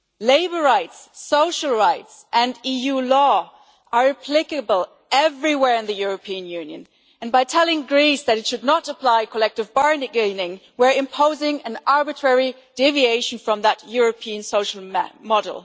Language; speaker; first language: English; non-native, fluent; German